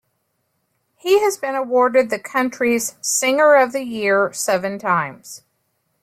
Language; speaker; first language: English; native; English